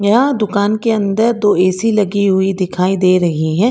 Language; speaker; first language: Hindi; non-native, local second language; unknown